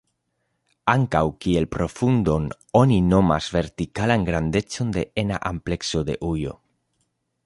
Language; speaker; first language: Esperanto; non-native, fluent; Spanish